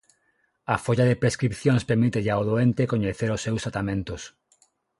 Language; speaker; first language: Galician; non-native, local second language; Spanish